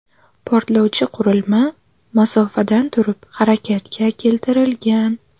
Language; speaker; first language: Uzbek; native; Uzbek